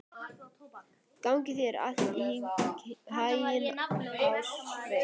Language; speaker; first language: Icelandic; native; Icelandic